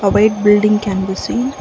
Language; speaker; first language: English; non-native, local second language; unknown